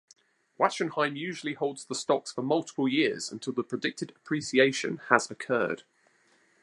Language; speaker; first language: English; native; English